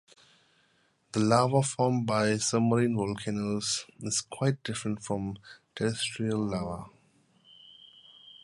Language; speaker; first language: English; native; English